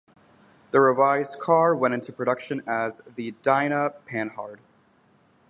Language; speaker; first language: English; native; English